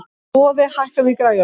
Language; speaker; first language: Icelandic; native; Icelandic